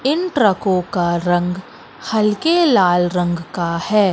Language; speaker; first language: Hindi; native; Hindi